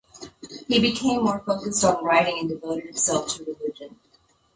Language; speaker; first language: English; native; English